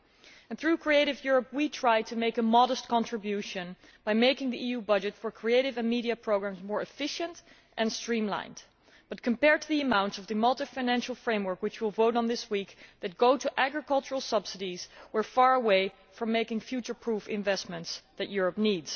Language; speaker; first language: English; non-native, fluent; Dutch